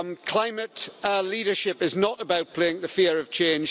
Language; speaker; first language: English; native; English